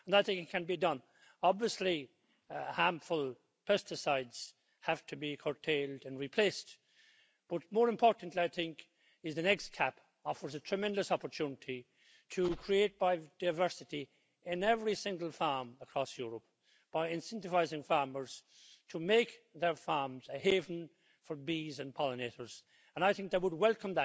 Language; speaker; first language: English; native; English